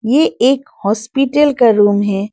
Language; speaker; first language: Hindi; non-native, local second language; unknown